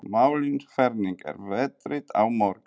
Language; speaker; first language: Icelandic; non-native, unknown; Polish